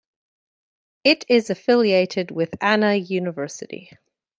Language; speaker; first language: English; native; English